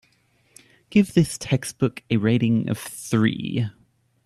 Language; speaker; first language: English; native; English